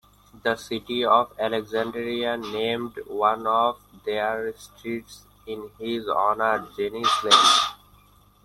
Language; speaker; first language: English; non-native, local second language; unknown